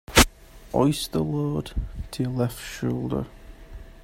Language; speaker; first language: English; native; English